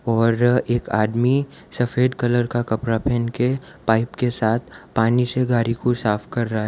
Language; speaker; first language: Hindi; non-native, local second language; Gujarati